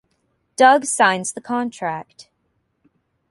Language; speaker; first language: English; native; English